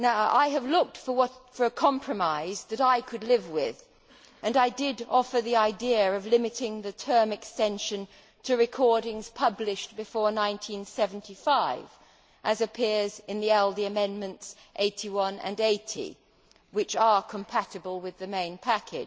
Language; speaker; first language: English; native; English